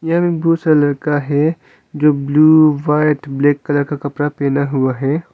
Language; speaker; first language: Hindi; non-native, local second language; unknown